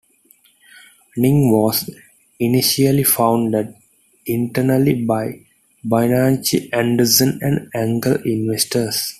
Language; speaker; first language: English; non-native, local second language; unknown